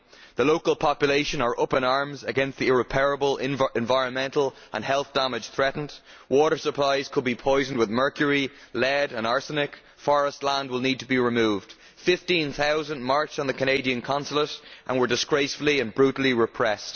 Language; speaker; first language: English; native; English